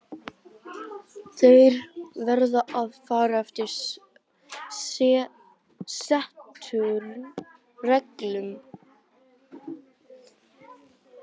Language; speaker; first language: Icelandic; native; Icelandic